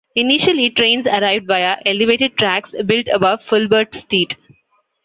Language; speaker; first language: English; non-native, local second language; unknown